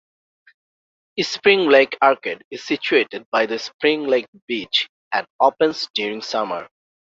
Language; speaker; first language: English; non-native, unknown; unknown